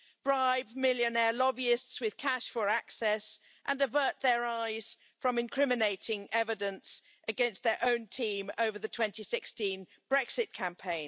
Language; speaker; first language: English; native; English